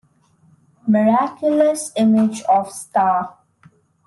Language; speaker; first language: English; non-native, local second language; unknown